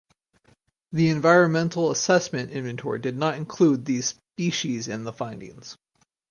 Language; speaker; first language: English; native; English